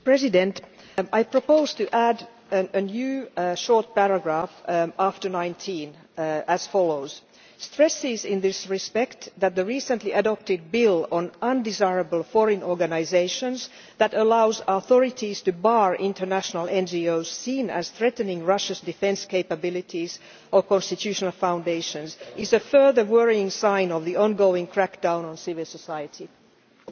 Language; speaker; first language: English; non-native, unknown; Finnish